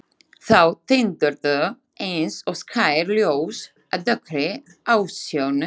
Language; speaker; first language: Icelandic; non-native, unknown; Slovak